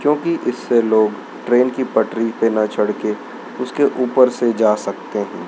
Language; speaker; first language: Hindi; native; Hindi